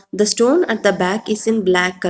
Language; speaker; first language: English; non-native, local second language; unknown